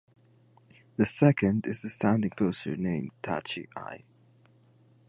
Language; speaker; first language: English; native; English